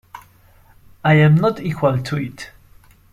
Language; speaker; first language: English; non-native, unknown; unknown